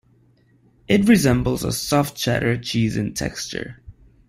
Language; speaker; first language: English; non-native, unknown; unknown